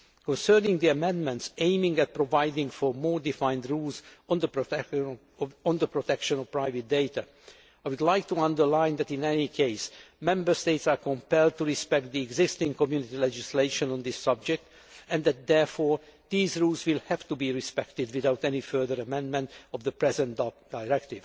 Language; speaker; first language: English; non-native, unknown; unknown